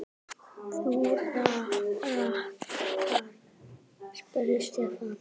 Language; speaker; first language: Icelandic; native; Icelandic